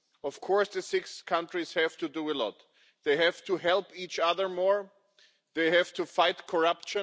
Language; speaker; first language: English; non-native, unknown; German